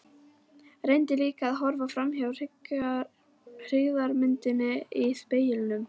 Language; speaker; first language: Icelandic; native; Icelandic